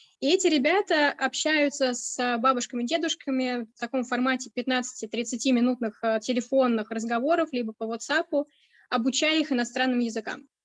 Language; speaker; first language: Russian; native; Russian